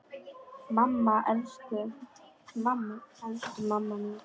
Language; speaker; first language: Icelandic; non-native, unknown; Polish